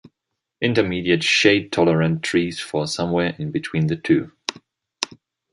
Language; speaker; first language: English; non-native, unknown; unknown